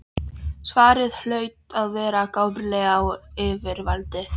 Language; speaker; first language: Icelandic; non-native, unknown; Polish